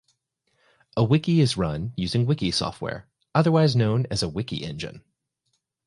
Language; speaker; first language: English; native; English